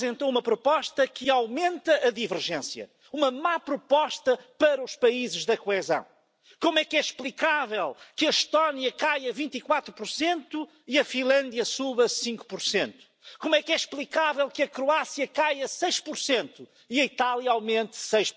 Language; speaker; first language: English; non-native, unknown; Danish